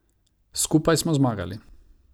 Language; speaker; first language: Slovenian; non-native, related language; Croatian